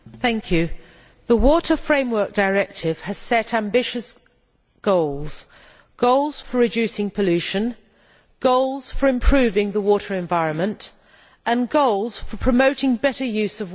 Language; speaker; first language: English; native; English